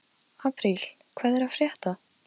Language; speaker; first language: Icelandic; non-native, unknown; Polish